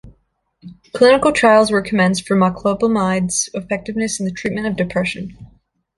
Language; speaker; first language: English; native; English